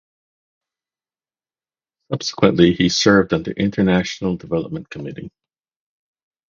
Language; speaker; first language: English; native; English